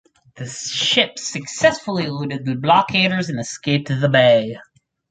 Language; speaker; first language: English; native; English